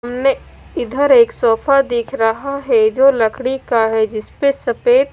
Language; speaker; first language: Hindi; non-native, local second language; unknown